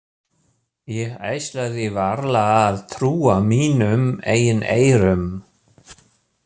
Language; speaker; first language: Icelandic; non-native, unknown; German